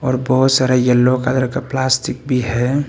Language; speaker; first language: Hindi; non-native, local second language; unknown